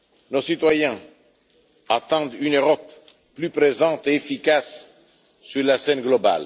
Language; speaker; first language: French; non-native, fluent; Italian